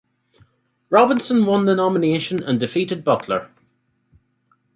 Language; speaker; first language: English; native; English